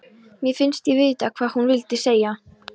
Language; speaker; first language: Icelandic; non-native, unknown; Polish